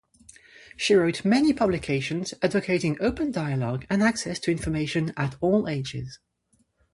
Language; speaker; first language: English; non-native, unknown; French